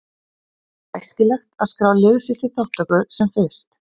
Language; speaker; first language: Icelandic; native; Icelandic